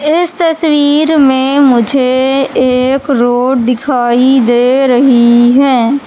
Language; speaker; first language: Hindi; native; Hindi